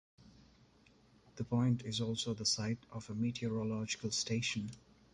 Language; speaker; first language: English; non-native, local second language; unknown